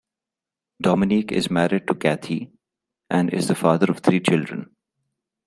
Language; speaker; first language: English; non-native, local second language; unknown